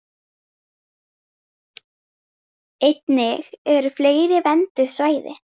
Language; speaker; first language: Icelandic; native; Icelandic